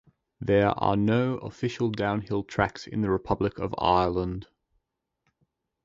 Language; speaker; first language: English; native; English